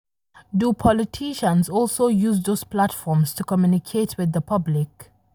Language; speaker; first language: English; non-native, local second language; Hausa